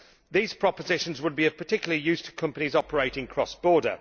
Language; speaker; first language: English; native; English